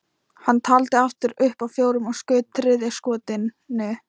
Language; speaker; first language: Icelandic; non-native, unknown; Thai